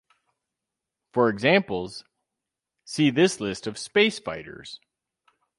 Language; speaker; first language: English; native; English